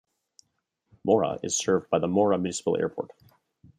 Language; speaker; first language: English; native; English